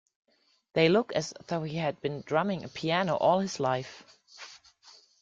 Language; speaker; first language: English; non-native, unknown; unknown